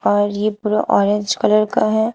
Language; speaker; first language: Hindi; native; Hindi